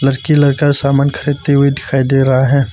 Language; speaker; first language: Hindi; non-native, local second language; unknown